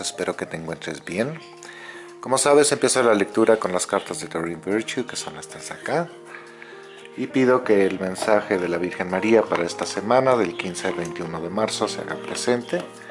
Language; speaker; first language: Spanish; native; Spanish